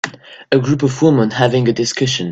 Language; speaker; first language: English; non-native, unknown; French